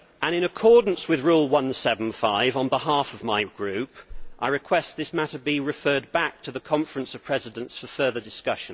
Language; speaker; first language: English; native; English